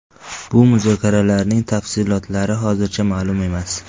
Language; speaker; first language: Uzbek; non-native, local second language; Tajik